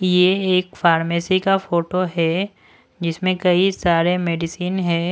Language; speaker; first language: Hindi; non-native, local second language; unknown